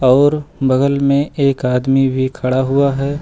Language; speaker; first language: Hindi; native; Hindi